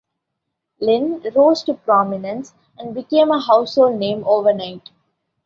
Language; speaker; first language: English; non-native, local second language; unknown